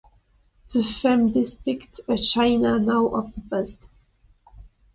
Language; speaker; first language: English; non-native, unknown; French